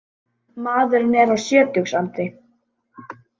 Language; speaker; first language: Icelandic; native; Icelandic